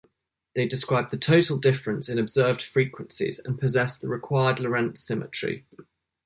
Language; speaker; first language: English; native; English